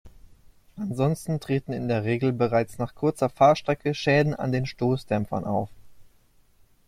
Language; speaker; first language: German; native; German